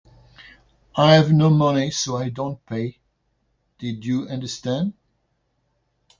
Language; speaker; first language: English; non-native, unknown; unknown